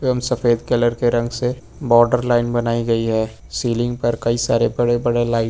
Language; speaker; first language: Hindi; native; Hindi